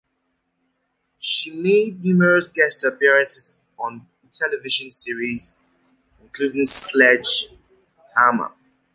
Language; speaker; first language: English; native; English